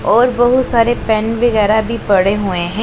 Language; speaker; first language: Hindi; non-native, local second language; Punjabi